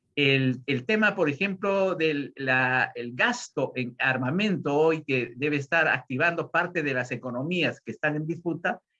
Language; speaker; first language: Spanish; native; Spanish